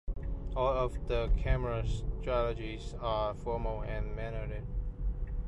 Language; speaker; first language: English; non-native, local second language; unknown